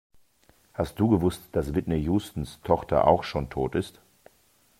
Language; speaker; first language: German; native; German